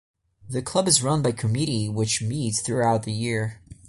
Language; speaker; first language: English; non-native, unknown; Portuguese